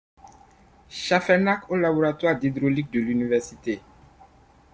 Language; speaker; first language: French; non-native, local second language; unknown